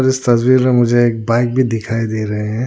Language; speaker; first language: Hindi; non-native, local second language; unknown